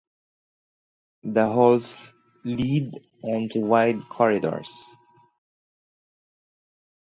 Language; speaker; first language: English; non-native, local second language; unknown